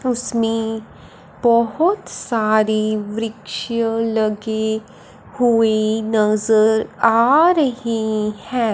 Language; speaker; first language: Hindi; non-native, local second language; Punjabi